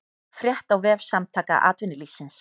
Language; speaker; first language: Icelandic; native; Icelandic